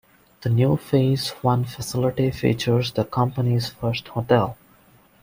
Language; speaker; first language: English; non-native, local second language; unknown